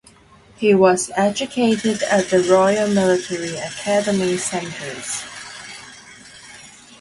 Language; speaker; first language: English; non-native, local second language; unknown